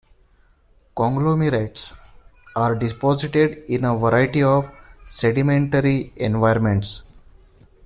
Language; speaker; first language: English; non-native, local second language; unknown